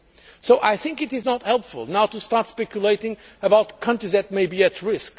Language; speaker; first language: English; non-native, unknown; Portuguese